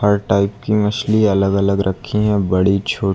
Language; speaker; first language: Hindi; native; Hindi